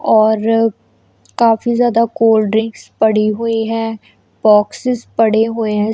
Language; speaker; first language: Hindi; non-native, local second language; Punjabi